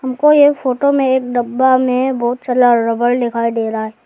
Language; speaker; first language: Hindi; non-native, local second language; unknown